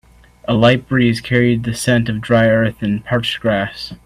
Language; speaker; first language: English; native; English